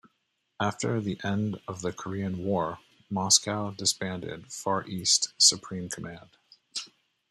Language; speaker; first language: English; native; English